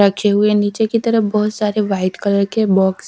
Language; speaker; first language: Hindi; native; Hindi